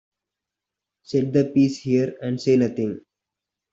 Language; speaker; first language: English; non-native, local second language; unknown